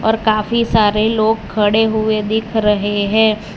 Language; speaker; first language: Hindi; non-native, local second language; Gujarati